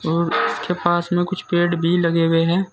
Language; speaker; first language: Hindi; native; Hindi